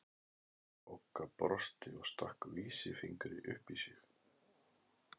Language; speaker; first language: Icelandic; native; Icelandic